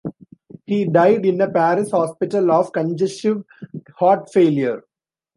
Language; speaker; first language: English; non-native, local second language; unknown